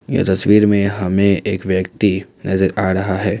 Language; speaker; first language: Hindi; non-native, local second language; Assamese